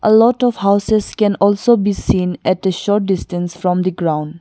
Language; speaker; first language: English; non-native, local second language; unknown